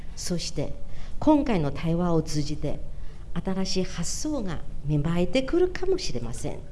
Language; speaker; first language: Japanese; non-native, fluent; Chinese